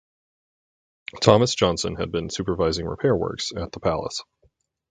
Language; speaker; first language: English; native; English